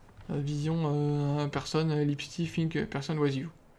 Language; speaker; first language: English; non-native, learner; French